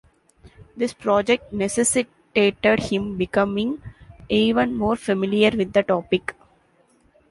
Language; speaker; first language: English; non-native, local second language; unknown